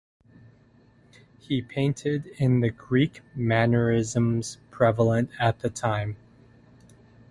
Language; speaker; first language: English; native; English